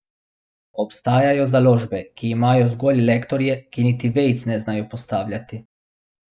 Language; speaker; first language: Slovenian; non-native, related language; Bosnian